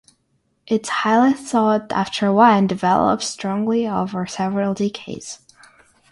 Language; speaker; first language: English; non-native, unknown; Russian